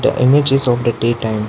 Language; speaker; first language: English; non-native, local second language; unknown